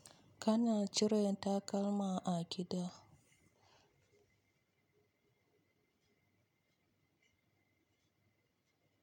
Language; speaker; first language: Hausa; native; Hausa